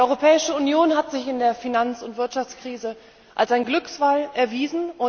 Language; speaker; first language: German; native; German